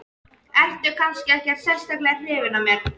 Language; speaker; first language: Icelandic; native; Icelandic